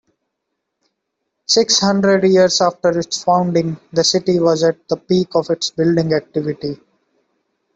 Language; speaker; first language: English; non-native, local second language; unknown